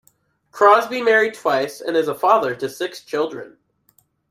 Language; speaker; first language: English; native; English